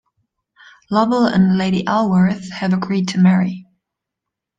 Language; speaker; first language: English; non-native, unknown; German